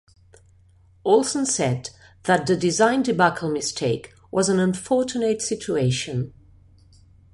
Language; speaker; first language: English; non-native, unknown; Catalan